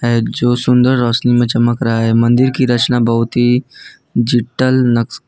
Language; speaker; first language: Hindi; non-native, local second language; Gujarati